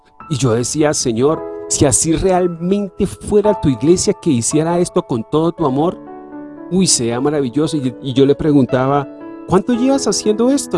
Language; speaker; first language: Spanish; native; Spanish